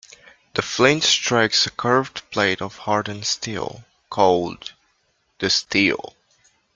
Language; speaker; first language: English; native; English